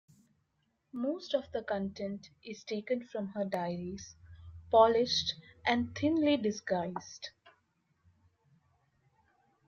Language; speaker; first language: English; non-native, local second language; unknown